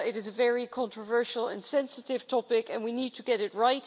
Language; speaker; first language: English; non-native, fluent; Dutch